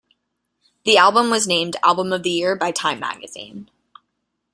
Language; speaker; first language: English; native; English